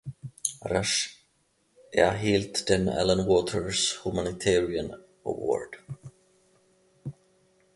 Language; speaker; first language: German; non-native, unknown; Finnish